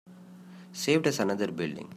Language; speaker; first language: English; non-native, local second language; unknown